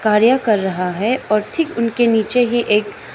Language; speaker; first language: Hindi; non-native, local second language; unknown